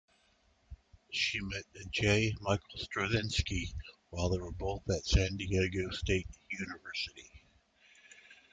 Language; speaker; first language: English; native; English